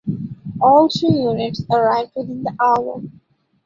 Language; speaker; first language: English; non-native, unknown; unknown